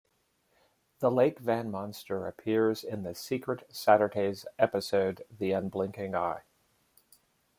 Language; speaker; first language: English; native; English